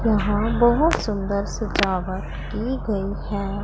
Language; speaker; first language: Hindi; non-native, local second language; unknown